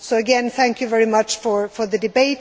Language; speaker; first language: English; non-native, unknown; Swedish